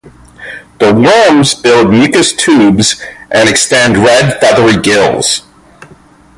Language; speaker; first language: English; native; English